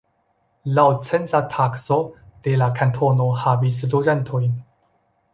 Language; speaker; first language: Esperanto; non-native, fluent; Chinese